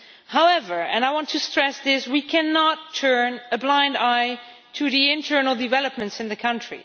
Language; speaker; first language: English; non-native, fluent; Dutch